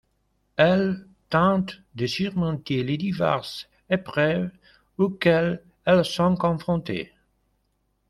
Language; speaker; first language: French; non-native, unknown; Spanish